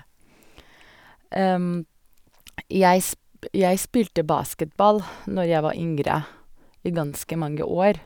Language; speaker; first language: Norwegian; non-native, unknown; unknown